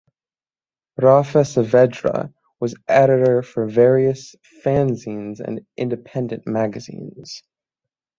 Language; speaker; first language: English; native; English